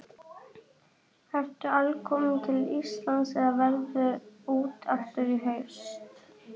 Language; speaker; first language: Icelandic; native; Icelandic